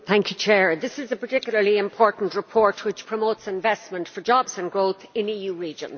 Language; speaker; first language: English; native; English